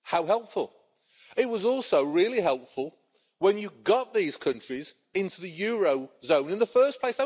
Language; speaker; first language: English; native; English